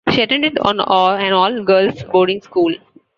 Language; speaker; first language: English; non-native, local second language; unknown